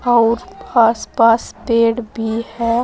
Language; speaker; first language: Hindi; native; Hindi